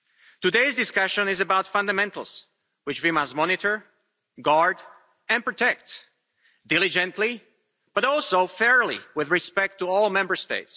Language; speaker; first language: English; non-native, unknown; Slovak